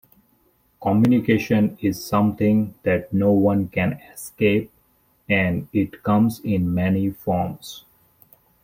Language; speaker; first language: English; non-native, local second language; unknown